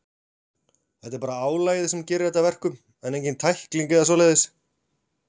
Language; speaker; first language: Icelandic; native; Icelandic